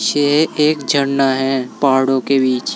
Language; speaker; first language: Hindi; native; Hindi